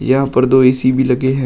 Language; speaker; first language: Hindi; native; Hindi